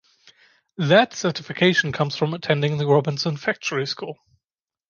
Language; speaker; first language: English; non-native, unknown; German